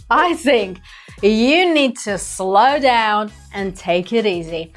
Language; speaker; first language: English; non-native, fluent; Russian